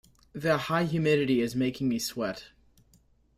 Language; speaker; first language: English; native; English